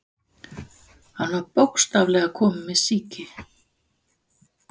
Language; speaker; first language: Icelandic; non-native, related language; Danish